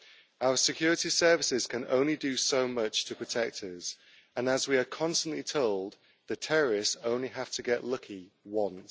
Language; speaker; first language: English; native; English